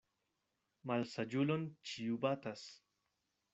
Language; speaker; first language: Esperanto; non-native, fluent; Spanish